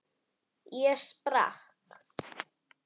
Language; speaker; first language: Icelandic; native; Icelandic